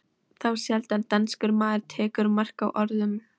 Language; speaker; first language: Icelandic; non-native, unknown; Polish